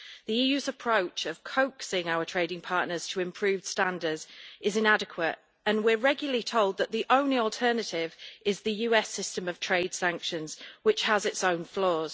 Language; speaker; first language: English; native; English